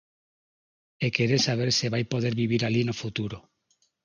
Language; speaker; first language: Galician; non-native, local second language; Spanish